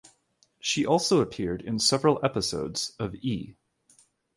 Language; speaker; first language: English; native; English